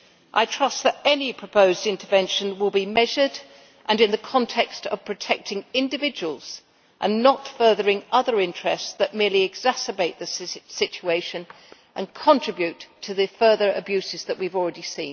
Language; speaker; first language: English; native; English